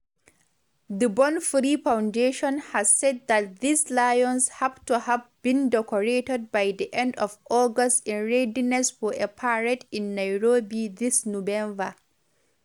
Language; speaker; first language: English; non-native, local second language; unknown